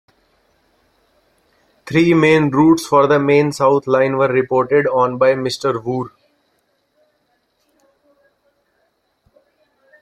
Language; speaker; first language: English; non-native, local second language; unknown